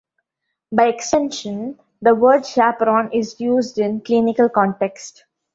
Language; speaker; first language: English; non-native, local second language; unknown